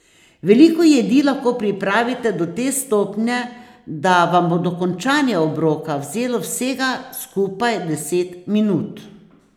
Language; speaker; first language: Slovenian; native; Slovenian